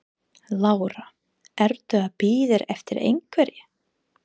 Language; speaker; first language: Icelandic; non-native, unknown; English